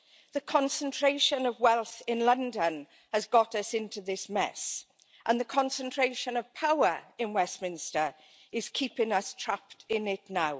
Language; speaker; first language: English; native; English